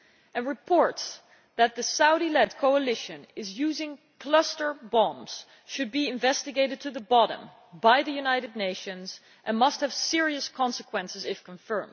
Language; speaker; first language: English; non-native, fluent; Dutch